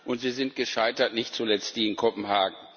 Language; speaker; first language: German; non-native, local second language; Luxembourgish